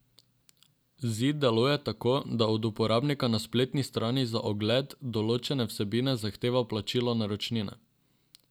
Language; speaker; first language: Slovenian; non-native, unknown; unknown